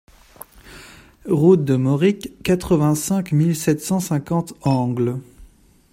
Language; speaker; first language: French; non-native, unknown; Chinese